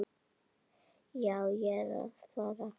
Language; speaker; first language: Icelandic; native; Icelandic